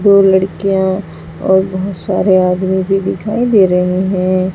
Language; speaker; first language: Hindi; native; Hindi